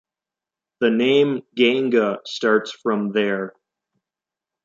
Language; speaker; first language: English; native; English